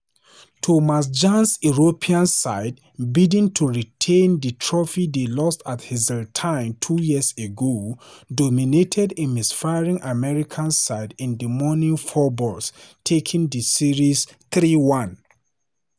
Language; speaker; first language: English; non-native, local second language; Hausa